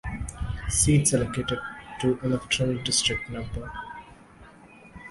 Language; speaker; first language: English; non-native, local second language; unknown